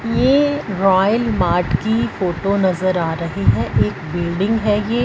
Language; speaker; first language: Hindi; non-native, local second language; Punjabi